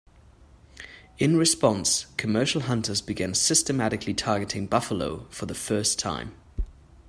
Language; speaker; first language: English; non-native, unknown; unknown